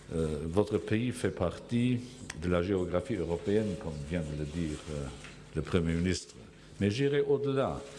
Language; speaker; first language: French; native; French